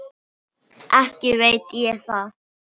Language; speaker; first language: Icelandic; non-native, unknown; Filipino